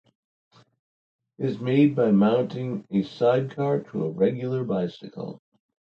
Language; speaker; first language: English; native; English